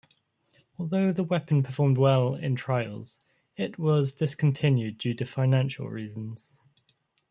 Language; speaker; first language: English; native; English